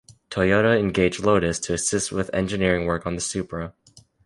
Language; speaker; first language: English; native; English